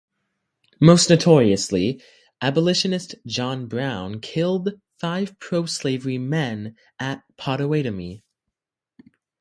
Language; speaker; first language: English; native; English